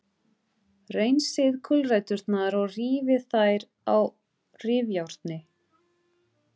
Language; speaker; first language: Icelandic; non-native, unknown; Portuguese